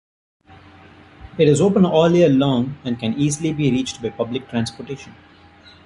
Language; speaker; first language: English; non-native, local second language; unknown